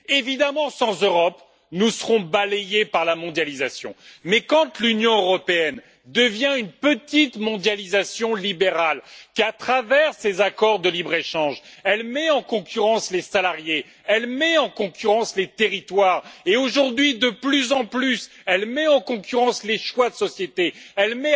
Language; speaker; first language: French; native; French